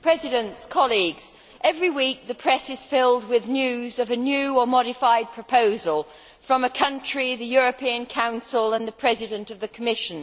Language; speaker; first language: English; native; English